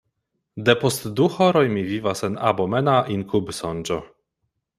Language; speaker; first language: Esperanto; non-native, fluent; Polish